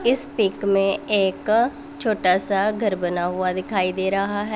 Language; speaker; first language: Hindi; non-native, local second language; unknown